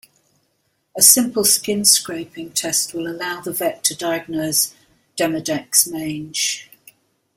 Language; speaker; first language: English; native; English